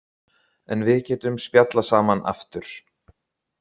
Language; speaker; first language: Icelandic; native; Icelandic